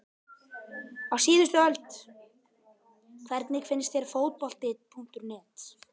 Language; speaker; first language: Icelandic; native; Icelandic